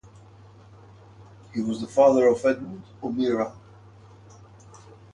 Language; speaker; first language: English; native; English